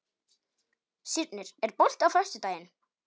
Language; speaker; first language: Icelandic; non-native, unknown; Polish